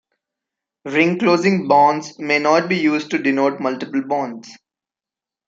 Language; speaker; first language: English; non-native, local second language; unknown